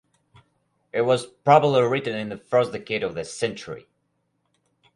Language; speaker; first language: English; non-native, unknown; Russian